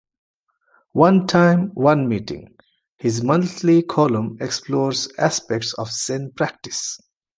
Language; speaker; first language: English; non-native, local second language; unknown